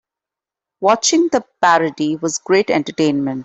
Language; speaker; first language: English; non-native, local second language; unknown